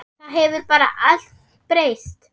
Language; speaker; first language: Icelandic; non-native, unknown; German